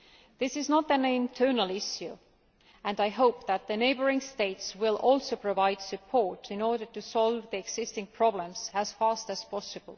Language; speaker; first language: English; non-native, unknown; Estonian